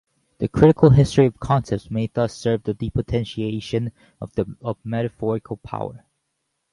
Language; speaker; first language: English; native; English